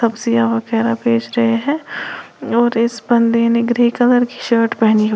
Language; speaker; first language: Hindi; native; Hindi